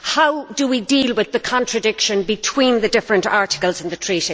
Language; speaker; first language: English; native; English